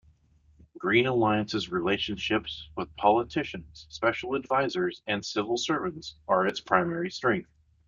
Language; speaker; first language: English; native; English